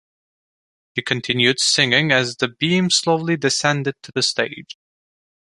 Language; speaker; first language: English; non-native, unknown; Turkish